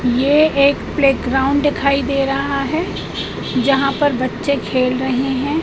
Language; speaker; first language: Hindi; native; Hindi